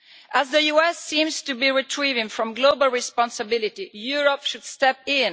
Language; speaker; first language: English; non-native, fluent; Italian